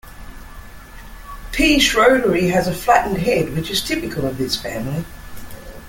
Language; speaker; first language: English; native; English